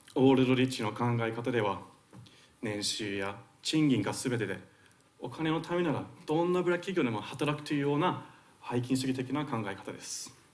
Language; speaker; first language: Japanese; non-native, fluent; Finnish